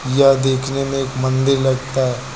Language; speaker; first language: Hindi; native; Hindi